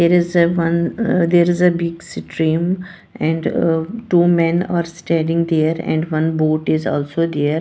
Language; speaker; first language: English; non-native, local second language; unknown